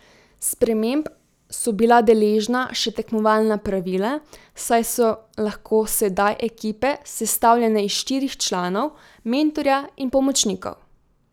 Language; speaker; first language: Slovenian; native; Slovenian